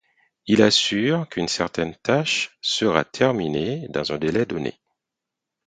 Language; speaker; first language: French; non-native, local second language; Haitian Creole